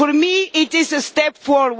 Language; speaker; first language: English; non-native, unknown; Swedish